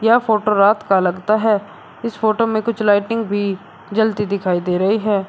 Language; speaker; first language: Hindi; native; Hindi